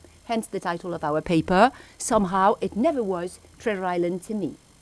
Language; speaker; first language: English; non-native, fluent; French